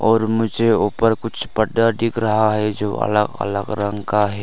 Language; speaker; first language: Hindi; non-native, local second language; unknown